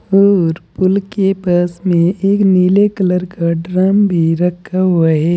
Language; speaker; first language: Hindi; native; Hindi